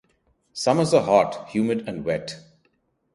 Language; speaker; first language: English; non-native, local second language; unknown